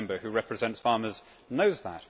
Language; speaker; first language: English; native; English